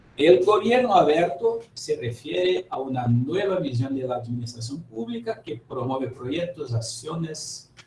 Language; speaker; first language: Spanish; non-native, related language; Portuguese